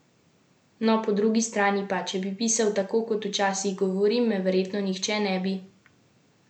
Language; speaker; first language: Slovenian; native; Slovenian